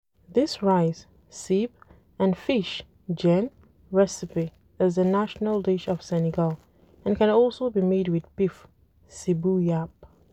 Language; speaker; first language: English; non-native, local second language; Hausa